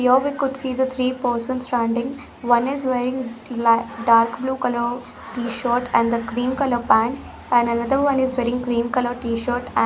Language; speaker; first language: English; non-native, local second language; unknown